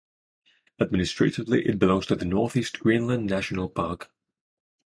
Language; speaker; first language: English; non-native, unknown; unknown